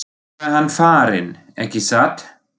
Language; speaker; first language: Icelandic; non-native, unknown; German